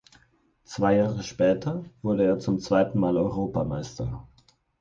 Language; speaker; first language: German; native; German